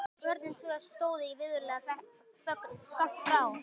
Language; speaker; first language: Icelandic; native; Icelandic